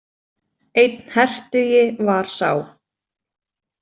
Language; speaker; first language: Icelandic; native; Icelandic